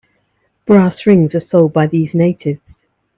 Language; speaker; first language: English; native; English